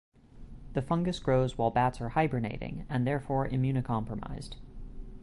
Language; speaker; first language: English; native; English